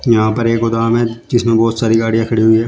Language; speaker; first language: Hindi; native; Hindi